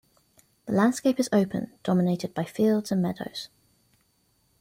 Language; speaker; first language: English; native; English